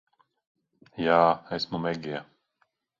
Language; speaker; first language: Latvian; non-native, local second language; Russian